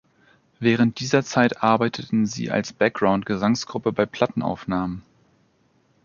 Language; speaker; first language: German; native; German